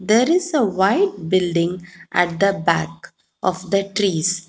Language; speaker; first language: English; non-native, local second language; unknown